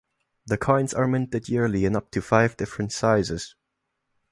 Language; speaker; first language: English; non-native, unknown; German